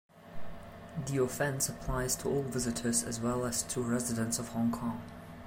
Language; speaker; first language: English; non-native, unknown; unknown